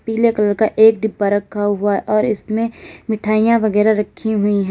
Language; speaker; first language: Hindi; native; Hindi